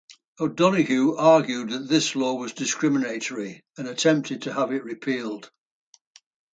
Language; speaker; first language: English; native; English